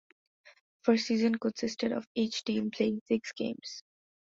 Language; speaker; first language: English; non-native, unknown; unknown